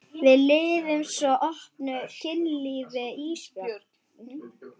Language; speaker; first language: Icelandic; non-native, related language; Swedish